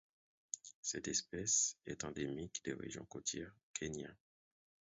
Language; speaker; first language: French; non-native, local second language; Haitian Creole